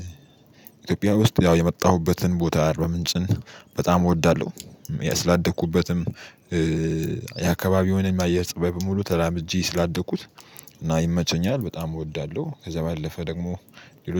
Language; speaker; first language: Amharic; native; Amharic